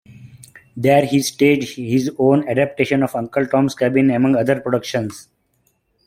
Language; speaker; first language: English; non-native, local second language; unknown